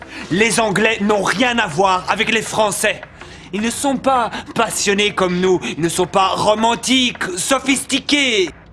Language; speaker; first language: French; native; French